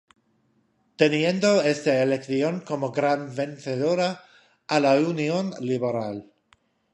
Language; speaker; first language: Spanish; non-native, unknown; English